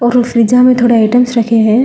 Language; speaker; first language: Hindi; non-native, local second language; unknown